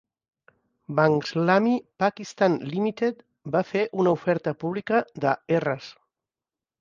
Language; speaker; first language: Catalan; native; Catalan